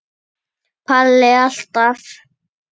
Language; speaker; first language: Icelandic; native; Icelandic